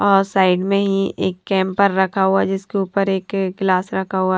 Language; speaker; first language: Hindi; native; Hindi